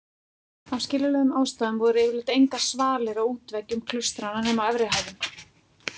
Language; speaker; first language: Icelandic; native; Icelandic